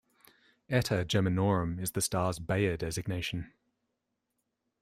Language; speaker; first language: English; native; English